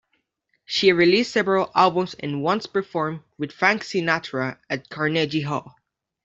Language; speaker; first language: English; non-native, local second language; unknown